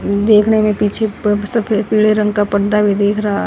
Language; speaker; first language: Hindi; native; Hindi